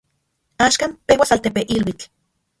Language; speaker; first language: Central Puebla Nahuatl; non-native, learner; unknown